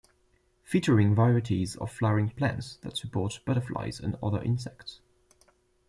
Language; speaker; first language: English; non-native, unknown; French